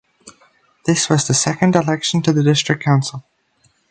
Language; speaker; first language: English; native; English